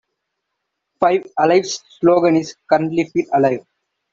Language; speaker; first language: English; non-native, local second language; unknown